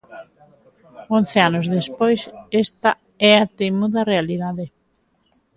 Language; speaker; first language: Galician; native; Galician